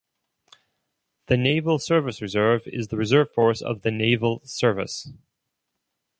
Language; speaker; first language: English; non-native, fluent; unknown